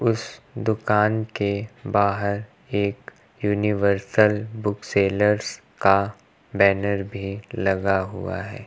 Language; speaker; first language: Hindi; native; Hindi